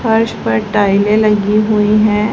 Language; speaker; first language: Hindi; native; Hindi